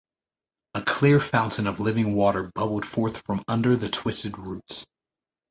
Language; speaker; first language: English; native; English